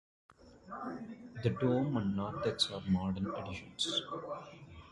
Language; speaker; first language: English; non-native, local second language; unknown